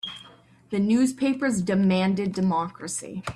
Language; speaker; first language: English; native; English